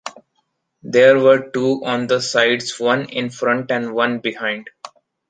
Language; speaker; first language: English; non-native, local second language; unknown